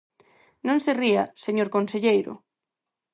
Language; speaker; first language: Galician; non-native, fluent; Spanish